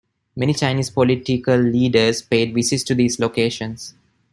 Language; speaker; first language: English; non-native, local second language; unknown